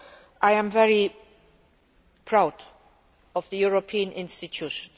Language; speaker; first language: English; non-native, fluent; Luxembourgish